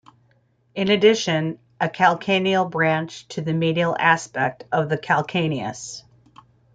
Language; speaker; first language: English; native; English